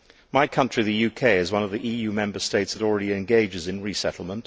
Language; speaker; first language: English; native; English